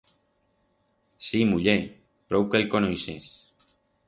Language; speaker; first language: Aragonese; non-native, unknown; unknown